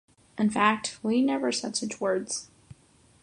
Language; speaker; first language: English; non-native, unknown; Catalan